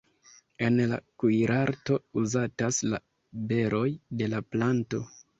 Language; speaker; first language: Esperanto; non-native, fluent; Kinyarwanda